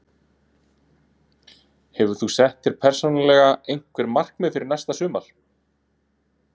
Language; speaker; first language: Icelandic; native; Icelandic